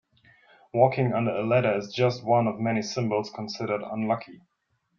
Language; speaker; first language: English; non-native, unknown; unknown